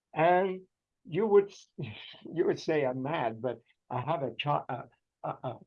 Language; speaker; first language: English; non-native, fluent; Spanish